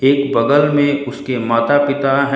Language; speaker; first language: Hindi; native; Hindi